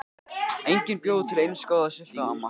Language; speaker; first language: Icelandic; native; Icelandic